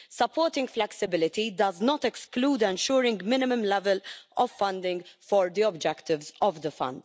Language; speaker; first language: English; non-native, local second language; Maltese